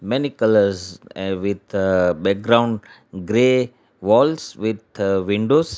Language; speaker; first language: English; non-native, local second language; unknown